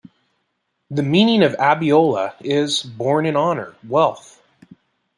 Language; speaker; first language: English; native; English